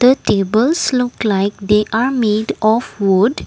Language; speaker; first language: English; non-native, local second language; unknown